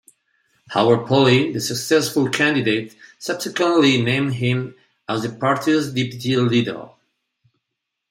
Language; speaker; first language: English; non-native, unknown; Spanish